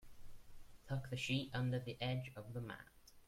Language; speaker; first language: English; native; English